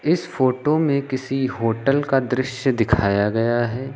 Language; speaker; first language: Hindi; native; Hindi